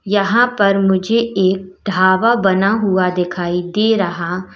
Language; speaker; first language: Hindi; native; Hindi